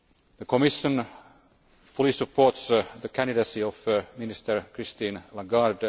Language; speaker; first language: English; non-native, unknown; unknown